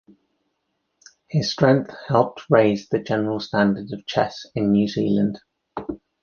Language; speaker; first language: English; native; English